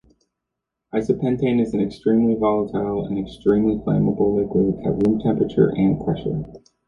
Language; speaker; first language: English; native; English